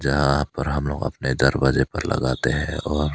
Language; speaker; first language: Hindi; early bilingual, other home language; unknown